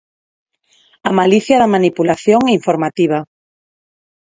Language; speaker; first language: Galician; non-native, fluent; Spanish